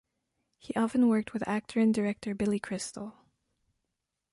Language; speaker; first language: English; non-native, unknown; French